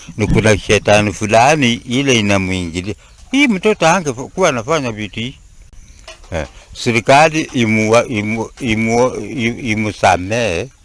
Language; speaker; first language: Swahili; non-native, local second language; Luyia